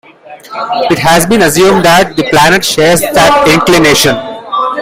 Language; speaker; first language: English; non-native, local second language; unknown